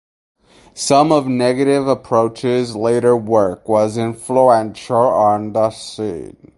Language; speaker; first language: English; native; English